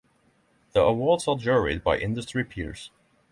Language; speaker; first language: English; non-native, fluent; Norwegian